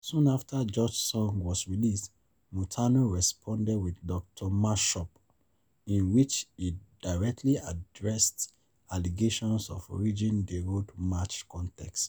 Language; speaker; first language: English; non-native, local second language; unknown